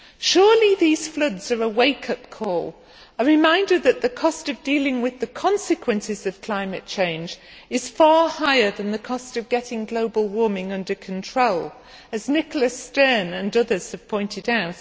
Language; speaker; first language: English; native; English